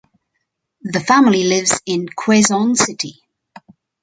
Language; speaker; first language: English; native; English